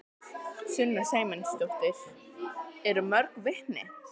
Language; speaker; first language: Icelandic; native; Icelandic